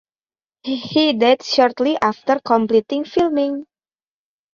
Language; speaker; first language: English; native; English